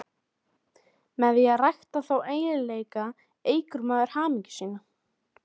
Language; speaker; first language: Icelandic; native; Icelandic